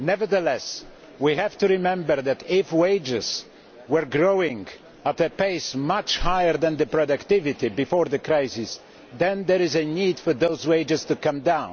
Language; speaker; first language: English; non-native, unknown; Polish